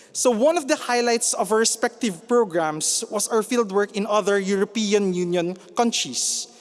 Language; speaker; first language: English; non-native, local second language; Filipino